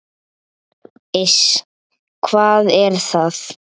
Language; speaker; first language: Icelandic; native; Icelandic